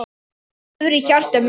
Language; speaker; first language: Icelandic; non-native, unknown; Polish